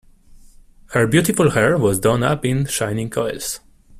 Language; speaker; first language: English; non-native, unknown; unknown